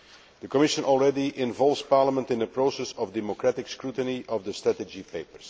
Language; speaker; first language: English; non-native, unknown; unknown